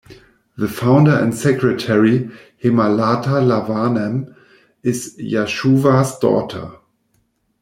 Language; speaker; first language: English; non-native, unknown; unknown